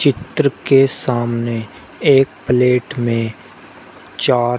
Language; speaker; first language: Hindi; native; Hindi